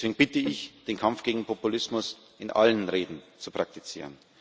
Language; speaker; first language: German; native; German